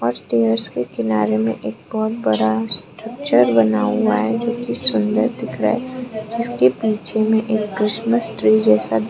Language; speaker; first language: Hindi; non-native, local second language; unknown